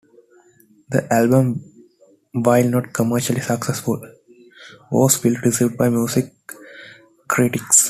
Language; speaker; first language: English; non-native, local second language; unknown